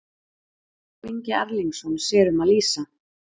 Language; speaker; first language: Icelandic; native; Icelandic